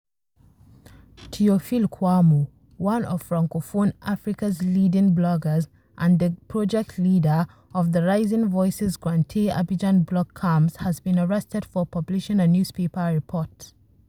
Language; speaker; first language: English; non-native, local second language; Hausa